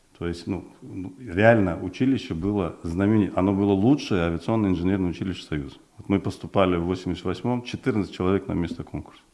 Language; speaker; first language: Russian; non-native, local second language; Uzbek